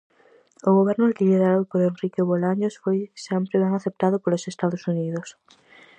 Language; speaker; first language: Galician; native; Galician